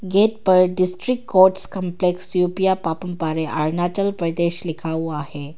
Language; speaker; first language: Hindi; non-native, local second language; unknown